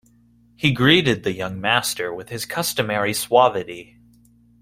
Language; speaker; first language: English; native; English